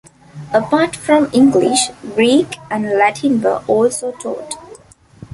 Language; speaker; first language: English; non-native, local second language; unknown